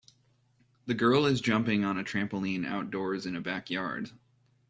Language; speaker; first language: English; native; English